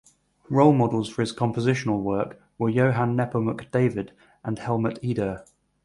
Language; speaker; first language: English; native; English